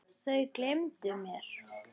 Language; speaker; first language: Icelandic; native; Icelandic